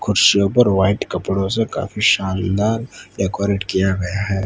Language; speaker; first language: Hindi; non-native, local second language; Gujarati